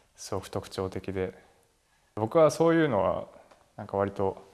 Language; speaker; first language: Japanese; native; Japanese